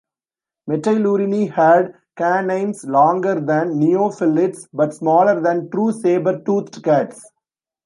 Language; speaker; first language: English; non-native, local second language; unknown